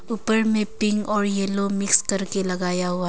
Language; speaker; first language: Hindi; non-native, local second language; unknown